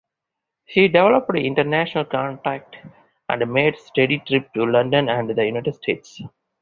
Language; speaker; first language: English; non-native, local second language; Tamil